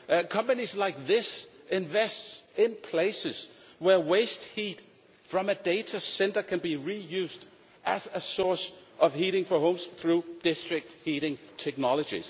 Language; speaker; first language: English; non-native, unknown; Danish